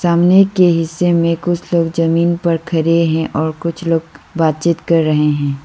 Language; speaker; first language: Hindi; non-native, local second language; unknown